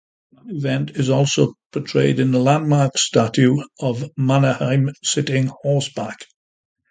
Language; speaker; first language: English; native; English